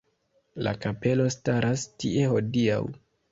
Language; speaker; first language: Esperanto; non-native, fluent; Kinyarwanda